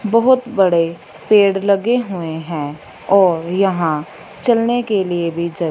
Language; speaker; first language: Hindi; non-native, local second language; Punjabi